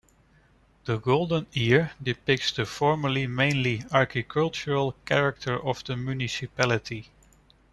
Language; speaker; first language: English; non-native, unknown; Dutch